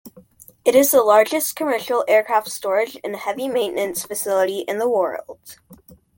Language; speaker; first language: English; native; English